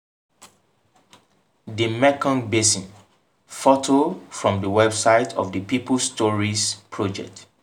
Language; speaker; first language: English; non-native, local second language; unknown